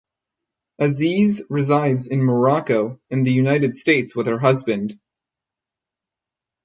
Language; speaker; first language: English; native; English